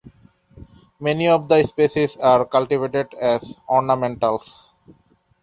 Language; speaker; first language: English; non-native, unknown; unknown